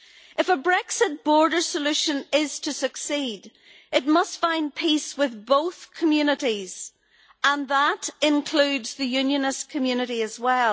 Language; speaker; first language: English; native; English